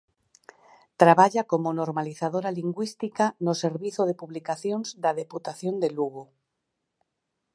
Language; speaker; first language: Galician; native; Galician